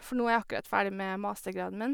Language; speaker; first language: Norwegian; native; Norwegian